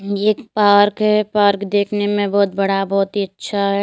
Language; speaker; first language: Hindi; native; Hindi